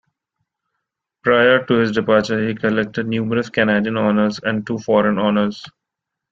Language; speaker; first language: English; non-native, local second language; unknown